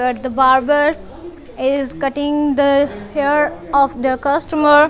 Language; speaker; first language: English; non-native, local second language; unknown